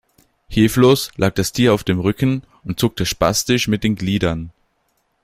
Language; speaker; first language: German; native; German